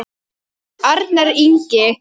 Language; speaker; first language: Icelandic; non-native, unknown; Polish